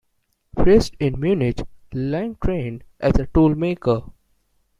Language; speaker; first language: English; non-native, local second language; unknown